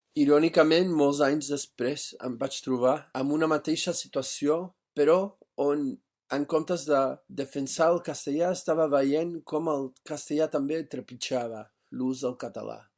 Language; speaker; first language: Catalan; non-native, fluent; English